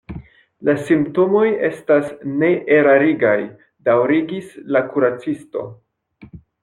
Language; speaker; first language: Esperanto; non-native, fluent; French